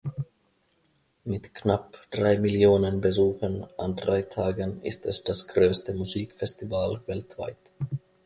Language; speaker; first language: German; non-native, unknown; Finnish